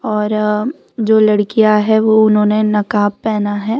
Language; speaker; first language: Hindi; non-native, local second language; Gujarati